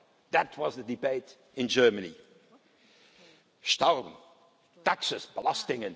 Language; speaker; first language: English; non-native, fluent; Dutch